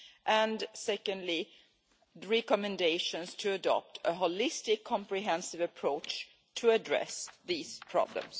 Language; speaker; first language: English; non-native, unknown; Swedish